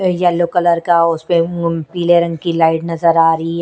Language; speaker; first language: Hindi; non-native, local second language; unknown